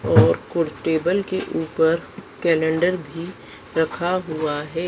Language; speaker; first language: Hindi; native; Hindi